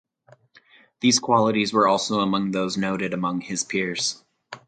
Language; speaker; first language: English; native; English